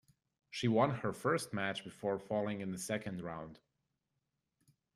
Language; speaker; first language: English; native; English